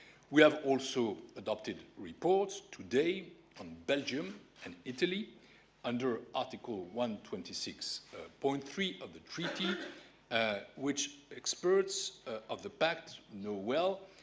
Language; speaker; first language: English; non-native, fluent; French